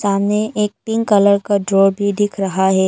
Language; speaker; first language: Hindi; non-native, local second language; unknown